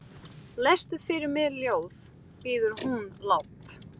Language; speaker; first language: Icelandic; non-native, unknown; Portuguese